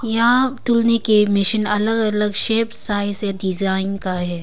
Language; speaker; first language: Hindi; non-native, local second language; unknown